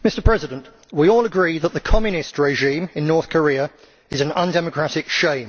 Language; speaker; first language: English; native; English